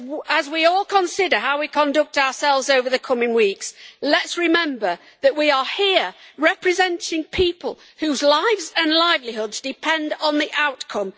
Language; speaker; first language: English; native; English